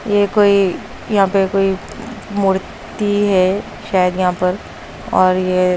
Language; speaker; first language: Hindi; non-native, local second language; Punjabi